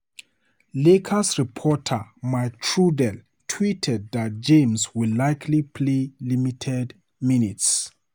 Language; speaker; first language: English; non-native, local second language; Hausa